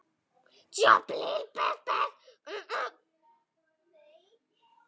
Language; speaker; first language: Icelandic; native; Icelandic